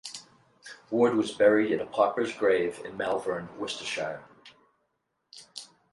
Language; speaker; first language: English; native; English